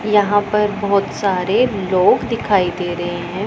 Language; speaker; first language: Hindi; non-native, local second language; Punjabi